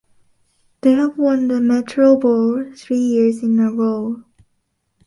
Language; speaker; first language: English; non-native, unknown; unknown